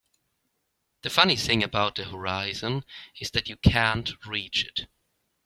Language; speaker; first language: English; native; English